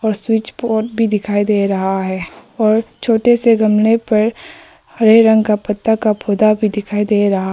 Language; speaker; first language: Hindi; non-native, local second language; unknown